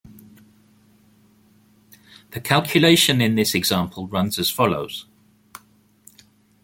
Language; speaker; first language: English; native; English